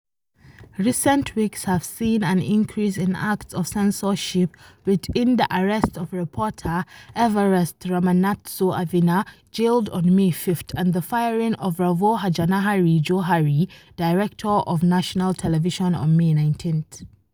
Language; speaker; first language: English; non-native, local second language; Hausa